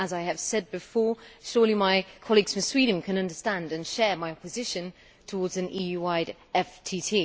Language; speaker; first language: English; native; English